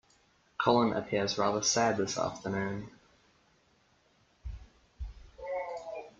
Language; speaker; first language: English; native; English